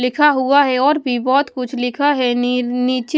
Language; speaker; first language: Hindi; non-native, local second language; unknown